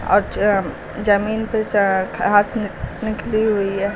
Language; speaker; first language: Hindi; native; Hindi